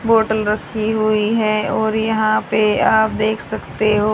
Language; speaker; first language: Hindi; native; Hindi